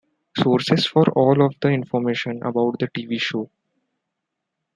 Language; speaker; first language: English; non-native, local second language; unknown